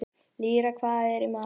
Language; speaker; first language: Icelandic; native; Icelandic